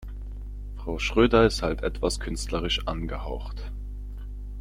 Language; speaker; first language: German; non-native, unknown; Slovak